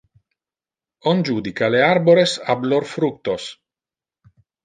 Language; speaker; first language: Interlingua; non-native, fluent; Italian